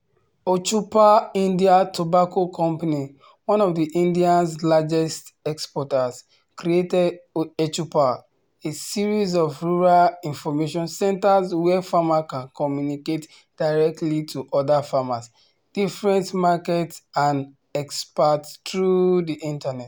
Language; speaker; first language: English; non-native, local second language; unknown